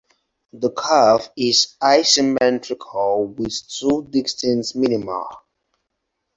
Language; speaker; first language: English; non-native, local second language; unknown